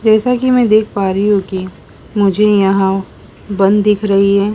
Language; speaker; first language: Hindi; native; Hindi